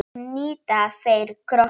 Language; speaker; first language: Icelandic; non-native, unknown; Polish